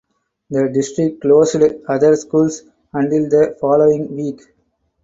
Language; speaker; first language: English; non-native, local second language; Tamil